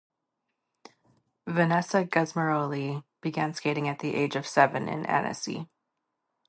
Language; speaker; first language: English; native; English